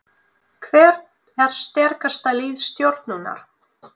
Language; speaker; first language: Icelandic; non-native, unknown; Russian